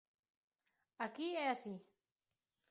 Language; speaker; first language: Galician; native; Galician